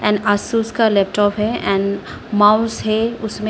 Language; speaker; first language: Hindi; early bilingual, other home language; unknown